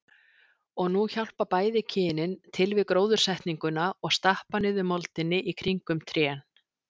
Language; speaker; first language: Icelandic; native; Icelandic